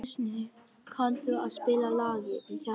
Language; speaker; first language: Icelandic; non-native, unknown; Vietnamese